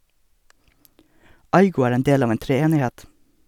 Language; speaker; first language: Norwegian; native; Norwegian